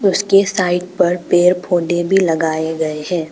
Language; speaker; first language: Hindi; non-native, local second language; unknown